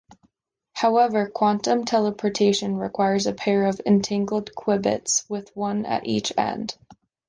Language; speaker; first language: English; native; English